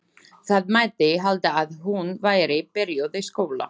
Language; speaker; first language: Icelandic; non-native, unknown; Slovak